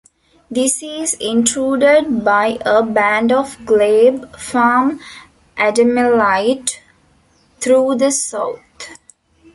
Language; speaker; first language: English; non-native, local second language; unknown